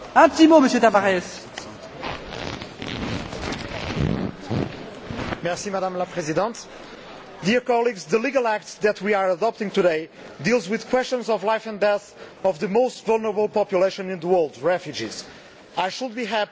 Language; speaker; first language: English; non-native, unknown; Portuguese